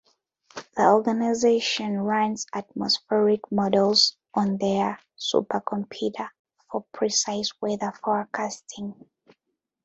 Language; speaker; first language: English; non-native, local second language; Ganda